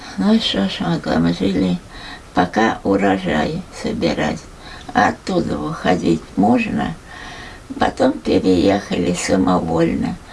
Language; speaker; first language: Russian; native; Russian